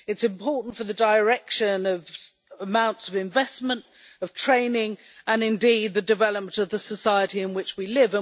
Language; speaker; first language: English; native; English